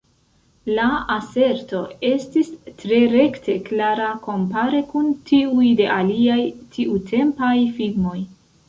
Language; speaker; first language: Esperanto; non-native, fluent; Central Kurdish